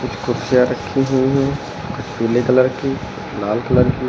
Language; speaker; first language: Hindi; native; Hindi